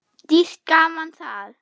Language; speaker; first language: Icelandic; non-native, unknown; German